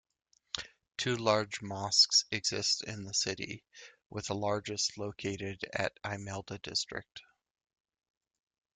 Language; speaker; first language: English; native; English